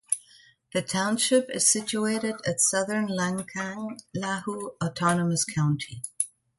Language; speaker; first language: English; non-native, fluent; German